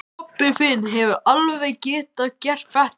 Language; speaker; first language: Icelandic; native; Icelandic